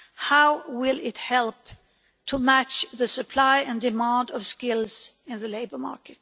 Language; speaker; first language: English; non-native, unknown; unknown